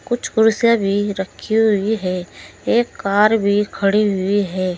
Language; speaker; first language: Hindi; native; Hindi